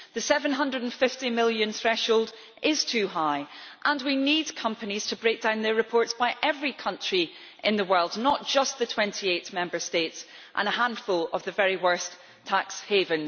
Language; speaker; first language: English; native; English